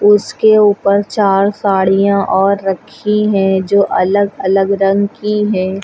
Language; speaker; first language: Hindi; native; Hindi